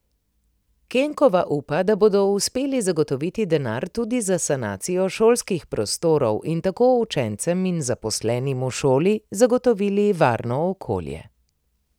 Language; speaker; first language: Slovenian; native; Slovenian